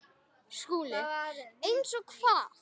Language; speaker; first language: Icelandic; native; Icelandic